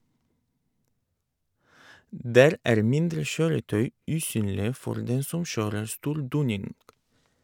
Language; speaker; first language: Norwegian; non-native, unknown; Bulgarian